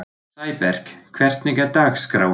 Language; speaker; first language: Icelandic; non-native, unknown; German